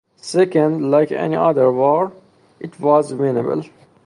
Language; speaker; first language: English; non-native, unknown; Persian